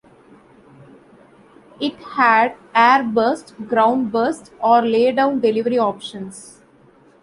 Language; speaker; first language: English; non-native, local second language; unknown